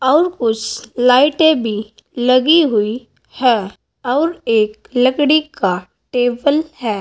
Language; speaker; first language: Hindi; native; Hindi